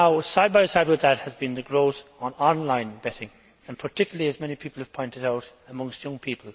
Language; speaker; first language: English; native; English